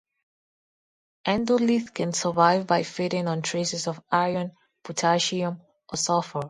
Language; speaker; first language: English; non-native, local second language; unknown